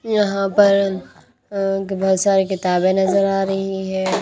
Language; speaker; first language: Hindi; native; Hindi